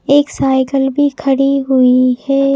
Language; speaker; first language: Hindi; native; Hindi